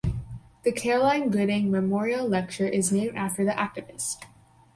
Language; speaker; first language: English; native; English